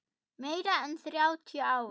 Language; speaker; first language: Icelandic; non-native, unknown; German